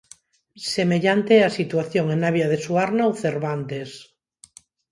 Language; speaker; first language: Galician; non-native, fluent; Spanish